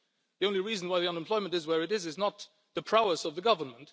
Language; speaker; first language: English; non-native, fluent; Luxembourgish